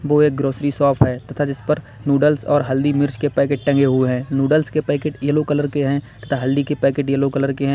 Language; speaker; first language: Hindi; native; Hindi